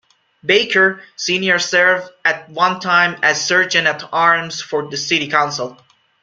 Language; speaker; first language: English; non-native, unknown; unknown